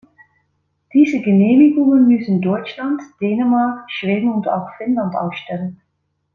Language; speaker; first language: German; non-native, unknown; Dutch